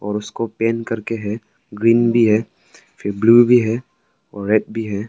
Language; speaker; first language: Hindi; non-native, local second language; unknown